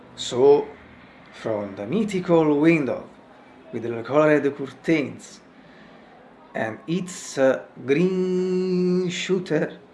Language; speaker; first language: English; non-native, fluent; Italian